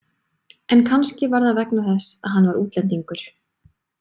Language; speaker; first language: Icelandic; native; Icelandic